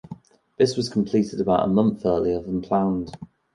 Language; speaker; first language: English; native; English